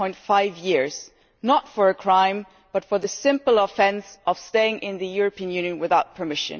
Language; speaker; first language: English; non-native, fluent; German